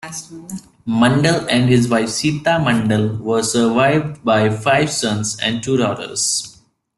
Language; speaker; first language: English; non-native, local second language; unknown